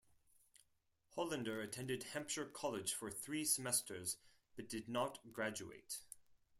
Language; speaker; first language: English; non-native, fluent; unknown